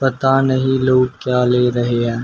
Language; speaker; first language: Hindi; native; Hindi